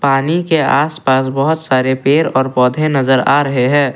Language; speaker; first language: Hindi; non-native, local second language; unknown